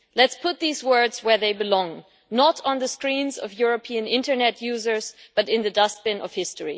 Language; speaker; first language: English; non-native, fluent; German